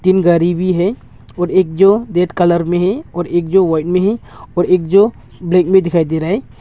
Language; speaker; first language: Hindi; non-native, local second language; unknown